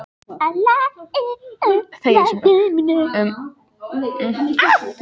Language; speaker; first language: Icelandic; native; Icelandic